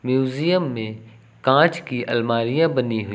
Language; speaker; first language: Hindi; native; Hindi